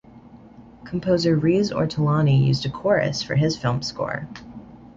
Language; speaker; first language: English; native; English